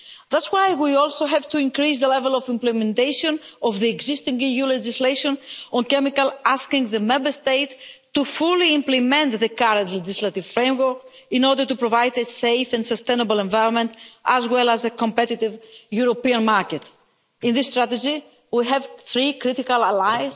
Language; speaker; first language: English; non-native, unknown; Greek